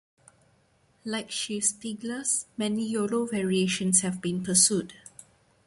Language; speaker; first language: English; non-native, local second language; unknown